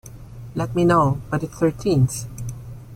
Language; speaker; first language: English; non-native, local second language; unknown